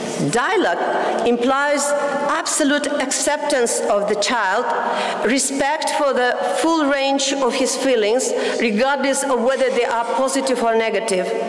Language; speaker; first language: English; non-native, fluent; Tatar